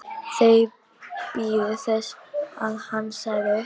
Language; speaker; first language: Icelandic; non-native, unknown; Polish